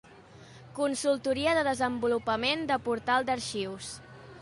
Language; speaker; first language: Catalan; non-native, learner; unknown